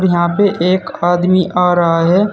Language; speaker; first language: Hindi; native; Hindi